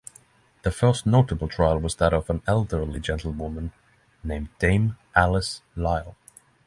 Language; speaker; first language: English; non-native, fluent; Norwegian